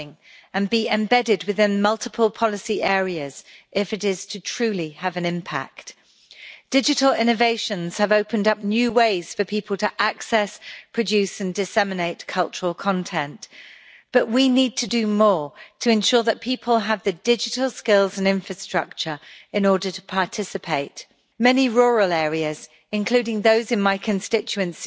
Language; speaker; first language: English; native; English